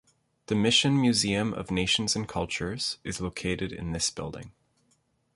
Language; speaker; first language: English; native; English